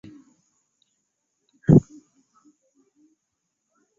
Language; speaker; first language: English; native; English